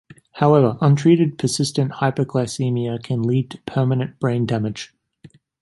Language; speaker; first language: English; native; English